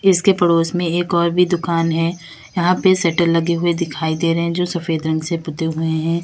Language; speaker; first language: Hindi; native; Hindi